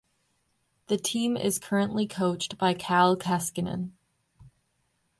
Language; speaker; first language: English; native; English